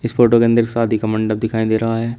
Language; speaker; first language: Hindi; native; Hindi